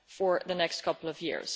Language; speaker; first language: English; non-native, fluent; Dutch